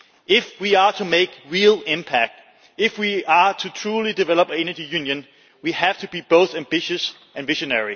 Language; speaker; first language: English; non-native, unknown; Danish